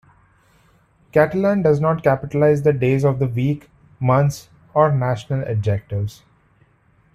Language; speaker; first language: English; non-native, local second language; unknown